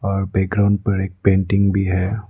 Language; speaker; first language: Hindi; non-native, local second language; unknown